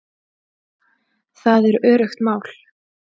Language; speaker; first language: Icelandic; native; Icelandic